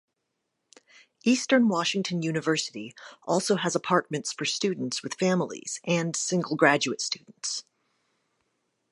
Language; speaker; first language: English; native; English